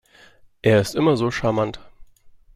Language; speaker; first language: German; native; German